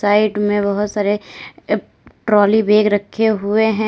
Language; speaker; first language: Hindi; native; Hindi